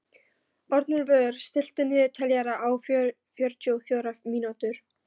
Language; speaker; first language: Icelandic; non-native, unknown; Polish